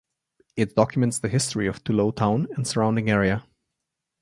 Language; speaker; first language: English; non-native, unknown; Slovenian